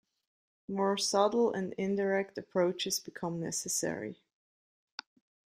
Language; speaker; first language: English; non-native, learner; Swiss German